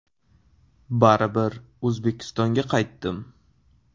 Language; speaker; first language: Uzbek; native; Uzbek